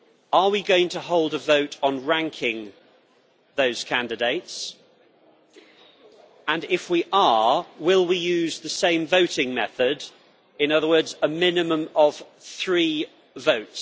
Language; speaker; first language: English; native; English